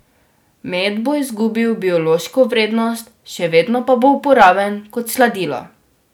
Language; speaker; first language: Slovenian; native; Slovenian